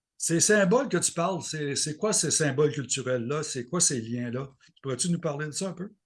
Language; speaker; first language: French; native; French